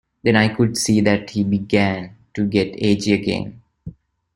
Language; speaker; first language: English; non-native, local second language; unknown